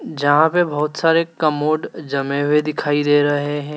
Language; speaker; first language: Hindi; native; Hindi